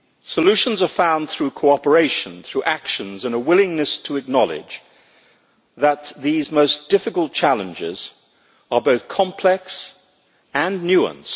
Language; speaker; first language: English; native; English